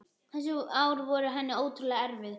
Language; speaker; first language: Icelandic; native; Icelandic